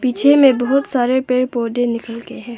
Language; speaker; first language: Hindi; non-native, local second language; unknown